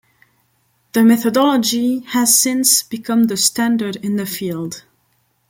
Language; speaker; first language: English; non-native, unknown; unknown